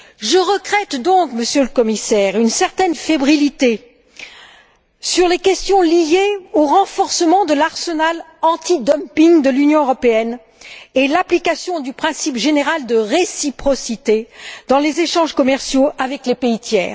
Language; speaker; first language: French; native; French